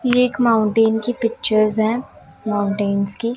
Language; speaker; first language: Hindi; non-native, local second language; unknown